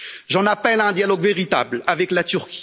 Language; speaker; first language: French; native; French